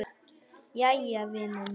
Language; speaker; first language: Icelandic; non-native, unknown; Polish